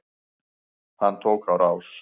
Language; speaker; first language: Icelandic; native; Icelandic